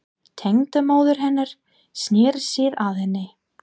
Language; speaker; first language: Icelandic; non-native, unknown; English